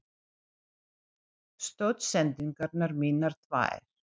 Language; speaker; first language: Icelandic; non-native, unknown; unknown